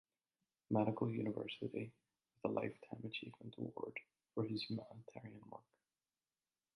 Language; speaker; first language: English; native; English